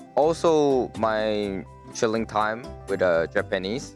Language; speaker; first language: English; non-native, learner; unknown